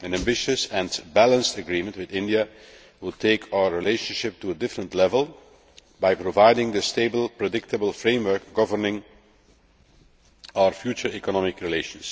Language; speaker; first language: English; non-native, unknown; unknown